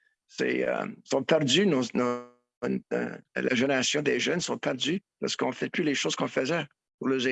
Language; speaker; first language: French; non-native, learner; English